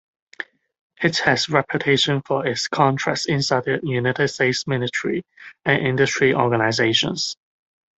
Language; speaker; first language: English; non-native, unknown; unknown